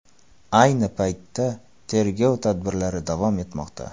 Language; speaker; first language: Uzbek; non-native, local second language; Kara-Kalpak